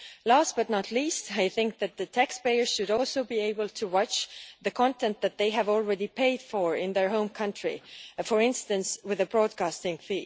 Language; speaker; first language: English; non-native, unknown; Estonian